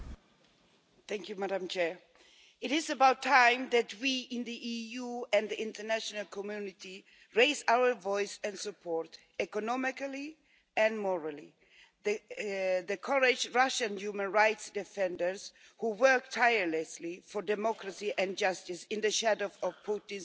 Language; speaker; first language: English; non-native, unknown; Swedish